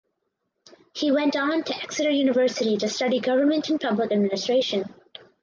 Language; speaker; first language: English; native; English